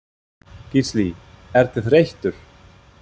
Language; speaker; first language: Icelandic; non-native, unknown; German